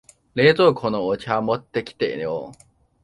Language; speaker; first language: Japanese; non-native, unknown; Chinese